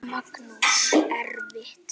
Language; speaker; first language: Icelandic; native; Icelandic